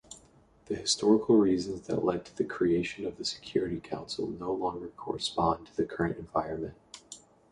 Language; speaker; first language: English; native; English